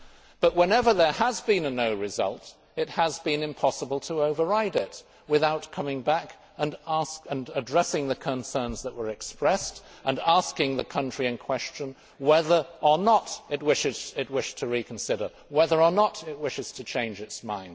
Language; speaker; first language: English; native; English